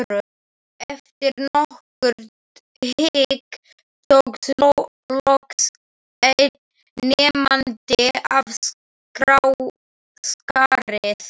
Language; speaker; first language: Icelandic; non-native, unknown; Slovak